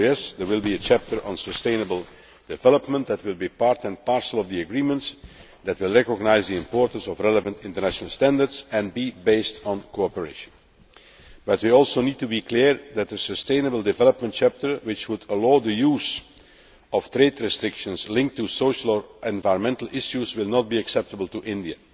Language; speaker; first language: English; non-native, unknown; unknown